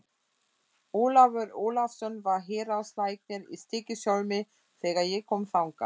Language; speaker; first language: Icelandic; non-native, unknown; German